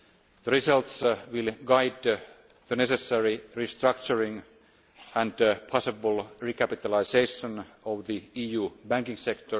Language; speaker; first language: English; non-native, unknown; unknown